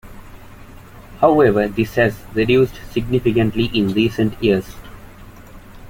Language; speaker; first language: English; native; English